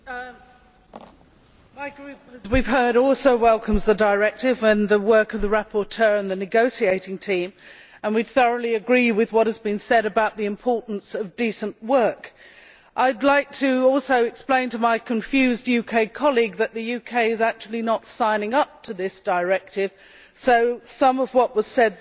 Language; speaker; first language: English; native; English